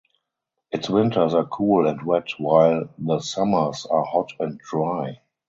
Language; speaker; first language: English; non-native, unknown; German